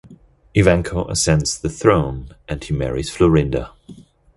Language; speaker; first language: English; non-native, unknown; German